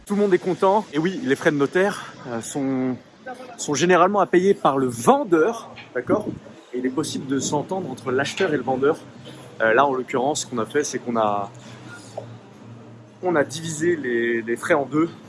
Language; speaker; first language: French; native; French